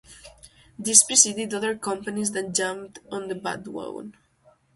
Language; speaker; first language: English; non-native, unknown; Catalan